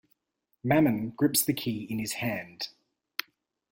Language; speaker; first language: English; native; English